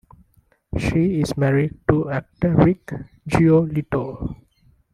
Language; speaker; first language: English; non-native, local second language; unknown